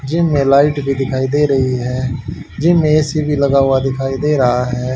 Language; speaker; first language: Hindi; native; Hindi